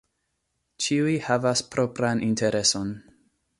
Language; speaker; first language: Esperanto; non-native, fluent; English